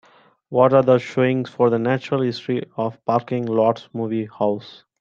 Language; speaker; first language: English; non-native, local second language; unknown